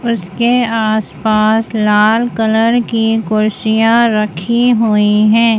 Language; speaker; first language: Hindi; native; Hindi